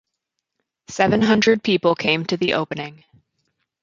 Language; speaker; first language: English; native; English